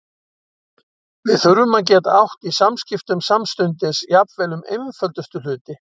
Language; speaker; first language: Icelandic; native; Icelandic